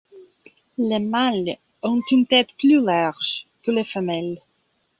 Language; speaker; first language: French; non-native, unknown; Belarusian